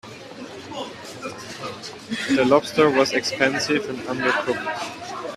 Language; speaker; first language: English; non-native, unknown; German